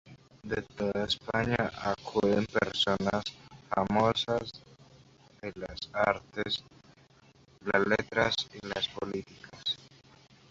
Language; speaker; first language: Spanish; native; Spanish